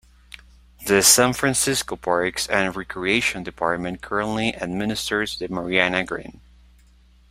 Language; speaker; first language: English; non-native, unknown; Spanish